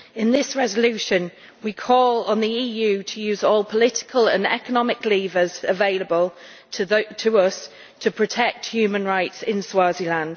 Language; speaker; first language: English; native; English